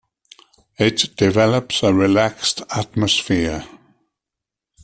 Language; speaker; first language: English; native; English